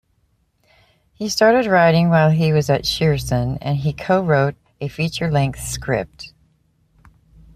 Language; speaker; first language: English; native; English